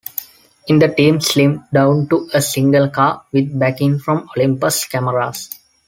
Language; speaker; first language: English; non-native, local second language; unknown